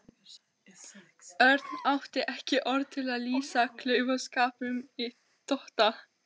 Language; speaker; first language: Icelandic; non-native, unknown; Albanian